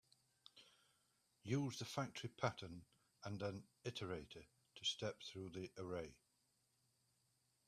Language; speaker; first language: English; native; English